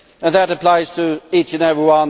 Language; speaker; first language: English; non-native, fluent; Swedish